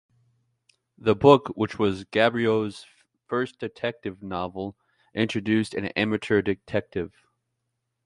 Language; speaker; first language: English; native; English